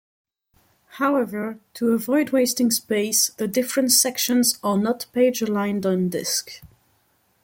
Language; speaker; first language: English; non-native, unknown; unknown